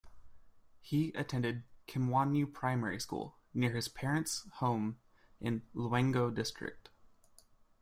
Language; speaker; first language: English; native; English